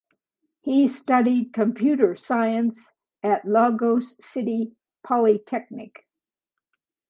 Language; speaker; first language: English; native; English